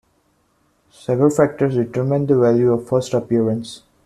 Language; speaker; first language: English; non-native, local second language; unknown